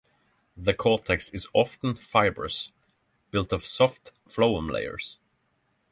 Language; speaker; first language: English; non-native, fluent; Norwegian